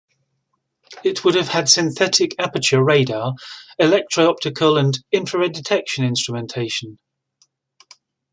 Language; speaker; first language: English; native; English